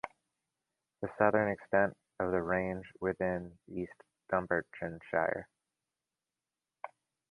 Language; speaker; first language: English; native; English